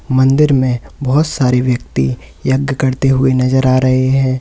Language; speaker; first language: Hindi; native; Hindi